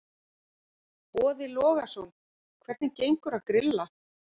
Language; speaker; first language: Icelandic; native; Icelandic